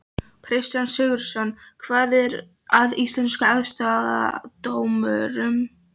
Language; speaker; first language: Icelandic; non-native, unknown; Polish